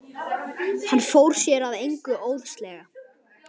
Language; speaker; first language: Icelandic; native; Icelandic